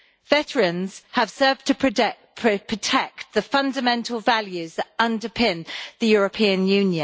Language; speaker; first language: English; native; English